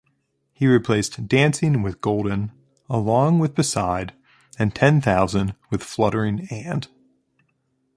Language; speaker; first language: English; native; English